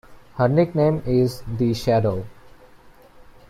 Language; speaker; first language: English; non-native, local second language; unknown